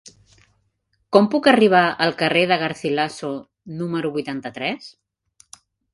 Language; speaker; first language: Catalan; native; Catalan